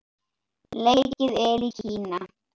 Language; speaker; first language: Icelandic; native; Icelandic